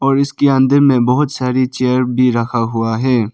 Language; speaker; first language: Hindi; non-native, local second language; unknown